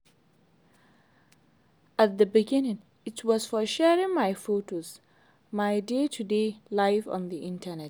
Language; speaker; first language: English; non-native, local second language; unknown